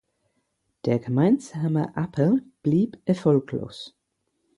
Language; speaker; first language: German; non-native, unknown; English